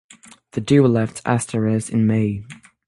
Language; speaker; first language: English; non-native, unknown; French